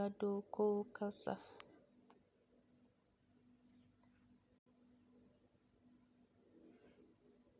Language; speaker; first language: Hausa; native; Hausa